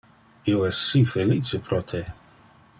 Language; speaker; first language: Interlingua; non-native, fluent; Dutch